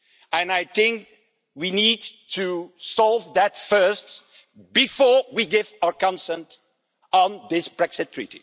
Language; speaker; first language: English; non-native, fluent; Dutch